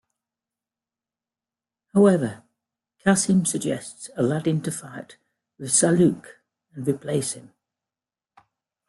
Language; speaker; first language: English; native; English